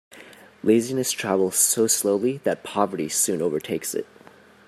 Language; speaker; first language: English; native; English